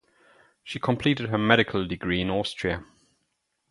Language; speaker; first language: English; non-native, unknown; German